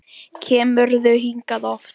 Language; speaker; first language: Icelandic; non-native, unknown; Filipino